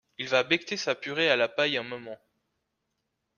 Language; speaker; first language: French; native; French